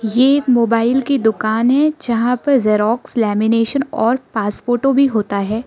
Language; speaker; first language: Hindi; non-native, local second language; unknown